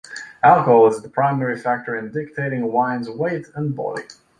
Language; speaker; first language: English; native; English